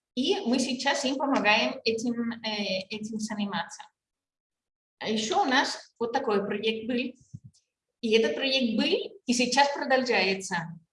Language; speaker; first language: Russian; non-native, fluent; Spanish